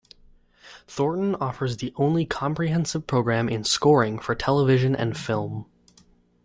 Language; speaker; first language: English; native; English